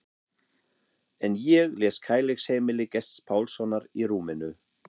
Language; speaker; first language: Icelandic; non-native, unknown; German